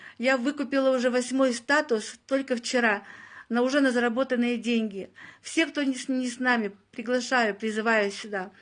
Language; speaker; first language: Russian; native; Russian